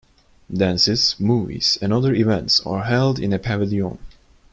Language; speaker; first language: English; non-native, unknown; Turkish